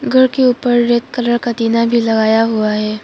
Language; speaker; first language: Hindi; non-native, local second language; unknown